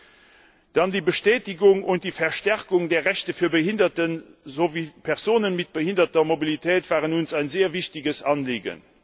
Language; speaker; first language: German; non-native, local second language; Luxembourgish